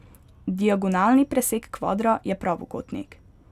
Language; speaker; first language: Slovenian; native; Slovenian